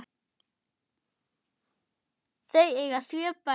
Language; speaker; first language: Icelandic; non-native, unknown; German